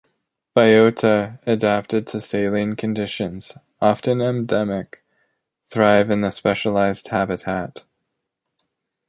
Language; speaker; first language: English; native; English